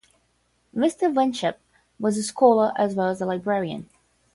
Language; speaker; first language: English; non-native, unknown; Portuguese